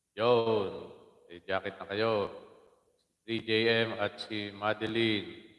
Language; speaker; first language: Filipino; non-native, local second language; Waray